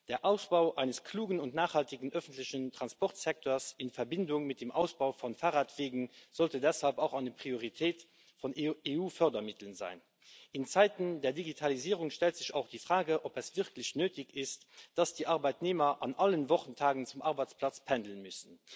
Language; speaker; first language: German; non-native, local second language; Luxembourgish